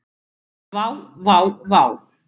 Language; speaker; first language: Icelandic; native; Icelandic